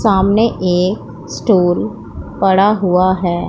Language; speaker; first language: Hindi; non-native, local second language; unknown